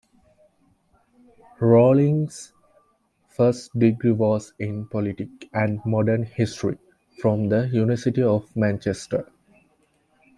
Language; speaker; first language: English; native; English